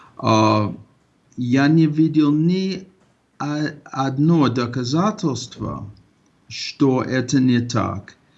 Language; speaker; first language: Russian; non-native, fluent; English